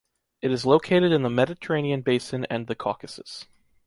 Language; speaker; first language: English; native; English